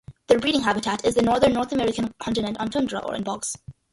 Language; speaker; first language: English; early bilingual, other home language; Malayalam